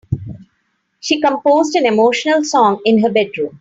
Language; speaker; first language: English; non-native, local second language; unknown